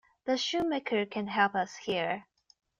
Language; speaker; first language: English; non-native, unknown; Chinese